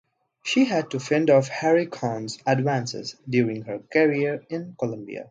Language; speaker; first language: English; non-native, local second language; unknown